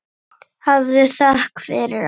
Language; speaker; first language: Icelandic; native; Icelandic